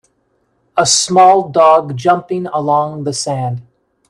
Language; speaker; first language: English; native; English